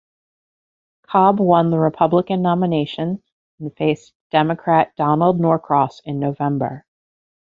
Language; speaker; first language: English; native; English